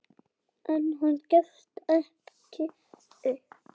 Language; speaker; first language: Icelandic; native; Icelandic